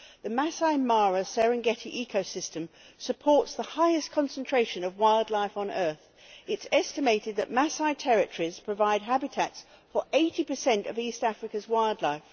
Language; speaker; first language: English; native; English